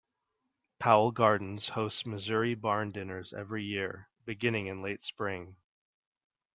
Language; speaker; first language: English; native; English